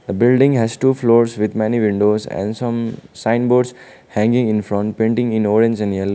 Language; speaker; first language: English; non-native, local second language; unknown